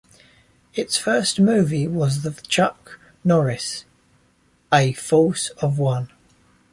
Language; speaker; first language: English; native; English